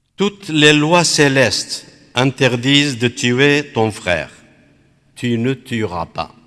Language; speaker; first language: French; non-native, fluent; Aramaic